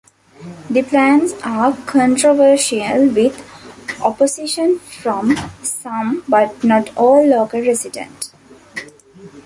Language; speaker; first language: English; non-native, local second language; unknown